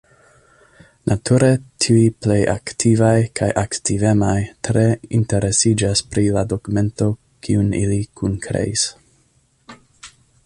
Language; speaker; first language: Esperanto; non-native, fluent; English